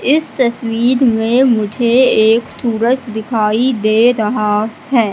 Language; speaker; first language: Hindi; native; Hindi